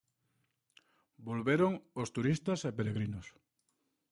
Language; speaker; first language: Galician; native; Galician